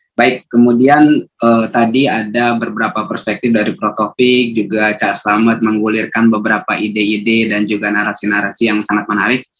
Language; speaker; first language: Indonesian; native; Indonesian